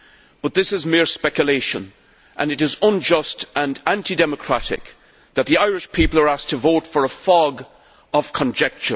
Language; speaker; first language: English; native; English